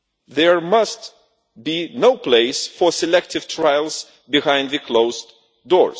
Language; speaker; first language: English; non-native, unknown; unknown